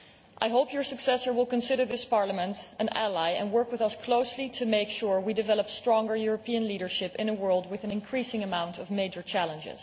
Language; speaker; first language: English; non-native, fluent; Dutch